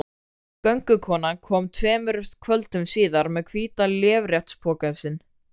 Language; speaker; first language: Icelandic; native; Icelandic